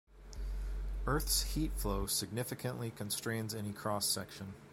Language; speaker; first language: English; native; English